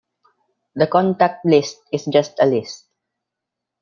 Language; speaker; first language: English; non-native, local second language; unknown